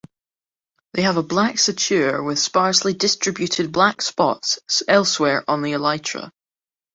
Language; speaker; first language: English; native; English